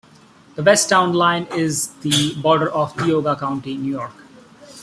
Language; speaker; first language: English; non-native, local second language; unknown